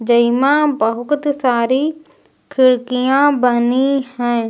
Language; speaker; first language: Hindi; native; Hindi